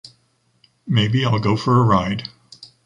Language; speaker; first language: English; native; English